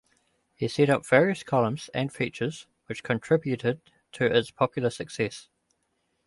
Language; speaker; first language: English; native; English